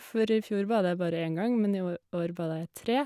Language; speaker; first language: Norwegian; native; Norwegian